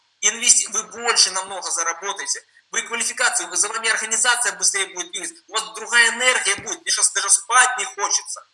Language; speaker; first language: Russian; non-native, related language; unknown